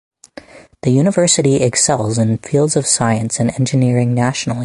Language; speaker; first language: English; native; English